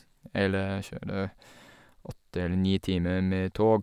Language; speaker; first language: Norwegian; non-native, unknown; English